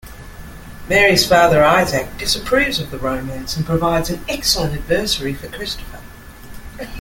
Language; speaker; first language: English; native; English